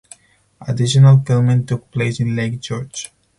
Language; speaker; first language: English; non-native, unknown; Spanish